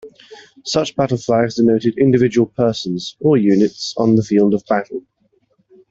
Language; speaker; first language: English; native; English